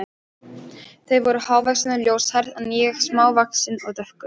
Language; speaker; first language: Icelandic; non-native, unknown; Polish